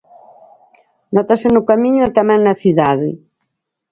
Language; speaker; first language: Galician; native; Galician